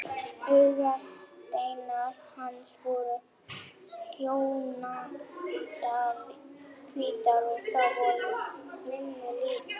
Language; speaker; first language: Icelandic; non-native, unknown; German